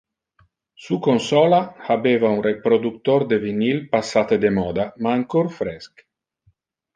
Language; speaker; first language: Interlingua; non-native, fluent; Italian